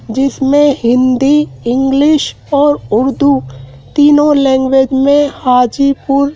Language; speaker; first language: Hindi; native; Hindi